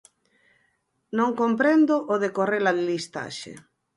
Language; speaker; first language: Galician; native; Galician